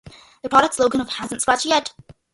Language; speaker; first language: English; early bilingual, other home language; Malayalam